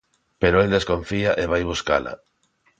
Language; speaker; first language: Galician; non-native, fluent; Spanish